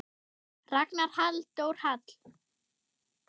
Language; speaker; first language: Icelandic; non-native, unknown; German